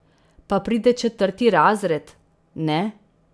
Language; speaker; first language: Slovenian; native; Slovenian